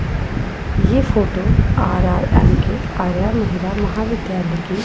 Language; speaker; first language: Hindi; non-native, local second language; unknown